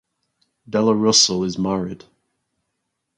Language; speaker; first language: English; native; English